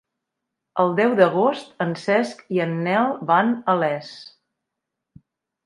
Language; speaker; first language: Catalan; native; Catalan